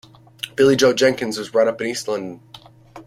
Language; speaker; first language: English; native; English